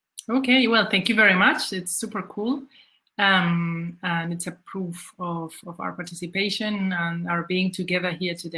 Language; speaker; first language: English; non-native, fluent; Spanish